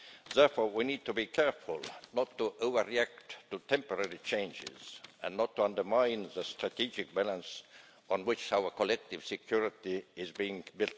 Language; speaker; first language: English; non-native, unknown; Estonian